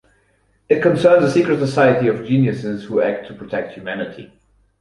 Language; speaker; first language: English; non-native, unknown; German